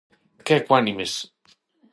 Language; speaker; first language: Galician; non-native, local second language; Spanish